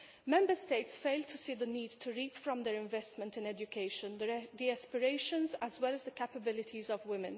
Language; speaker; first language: English; non-native, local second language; Maltese